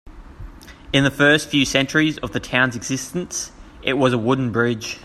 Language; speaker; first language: English; native; English